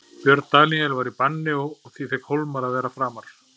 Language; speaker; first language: Icelandic; native; Icelandic